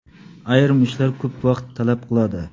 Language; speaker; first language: Uzbek; non-native, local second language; Kara-Kalpak